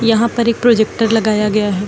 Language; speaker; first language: Hindi; native; Hindi